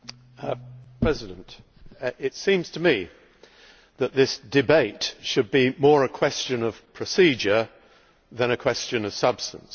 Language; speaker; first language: English; native; English